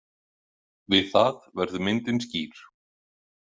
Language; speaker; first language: Icelandic; native; Icelandic